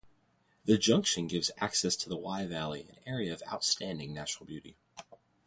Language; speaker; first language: English; native; English